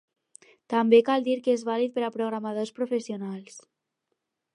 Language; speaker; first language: Catalan; non-native, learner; Spanish